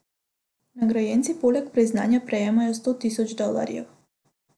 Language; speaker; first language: Slovenian; non-native, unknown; Macedonian